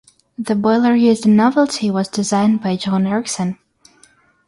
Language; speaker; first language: English; non-native, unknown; Russian